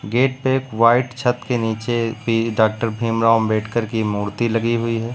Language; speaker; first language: Hindi; native; Hindi